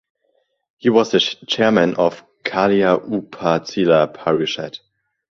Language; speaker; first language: English; non-native, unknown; German